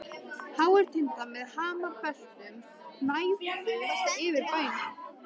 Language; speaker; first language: Icelandic; native; Icelandic